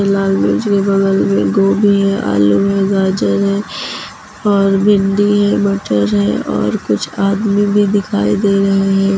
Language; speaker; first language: Hindi; native; Hindi